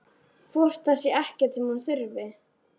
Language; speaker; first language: Icelandic; native; Icelandic